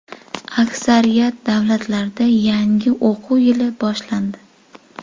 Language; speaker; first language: Uzbek; native; Uzbek